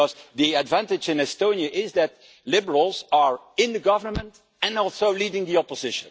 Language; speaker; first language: English; non-native, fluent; Dutch